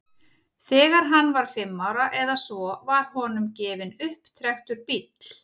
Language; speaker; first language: Icelandic; native; Icelandic